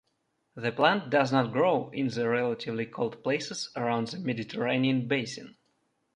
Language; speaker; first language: English; non-native, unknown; Russian